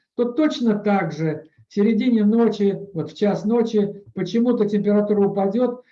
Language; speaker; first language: Russian; native; Russian